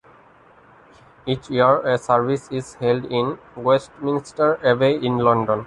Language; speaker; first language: English; non-native, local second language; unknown